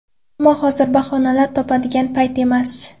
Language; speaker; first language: Uzbek; non-native, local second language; Kara-Kalpak